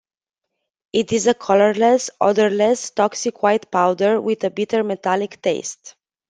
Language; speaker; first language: English; non-native, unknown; Romanian